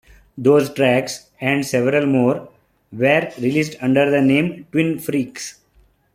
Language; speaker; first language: English; non-native, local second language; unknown